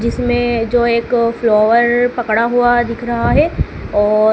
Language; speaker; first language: Hindi; native; Hindi